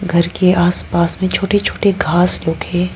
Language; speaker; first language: Hindi; non-native, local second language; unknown